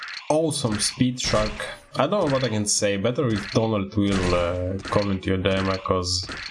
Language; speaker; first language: English; non-native, learner; Russian